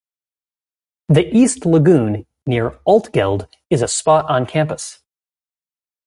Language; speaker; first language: English; native; English